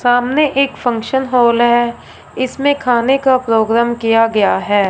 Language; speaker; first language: Hindi; non-native, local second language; Punjabi